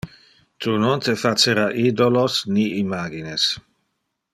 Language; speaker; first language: Interlingua; non-native, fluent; Dutch